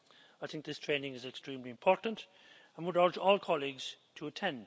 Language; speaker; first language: English; native; English